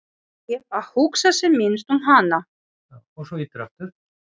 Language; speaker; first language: Icelandic; non-native, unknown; Ukrainian